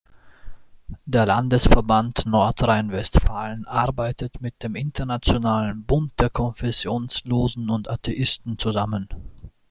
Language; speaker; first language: German; native; German